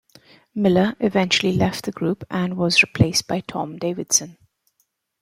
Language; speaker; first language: English; native; English